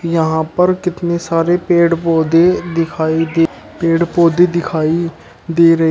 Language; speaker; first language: Hindi; native; Hindi